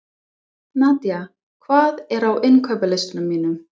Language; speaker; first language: Icelandic; non-native, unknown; English